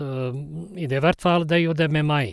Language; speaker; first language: Norwegian; non-native, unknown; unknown